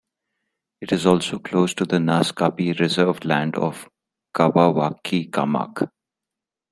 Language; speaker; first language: English; non-native, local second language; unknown